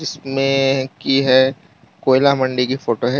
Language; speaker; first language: Hindi; non-native, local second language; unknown